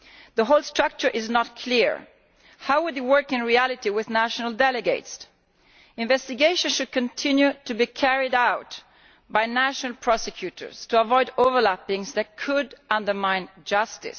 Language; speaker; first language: English; non-native, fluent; Italian